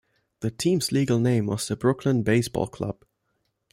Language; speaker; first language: English; non-native, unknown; German